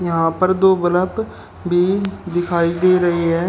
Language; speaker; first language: Hindi; native; Hindi